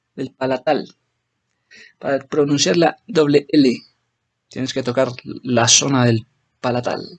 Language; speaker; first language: Spanish; native; Spanish